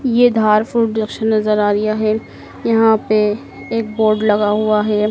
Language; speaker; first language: Hindi; native; Hindi